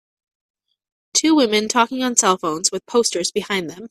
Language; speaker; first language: English; native; English